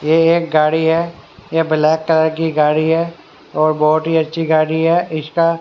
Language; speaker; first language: Hindi; native; Hindi